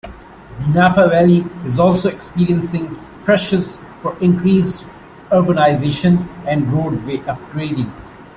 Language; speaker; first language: English; non-native, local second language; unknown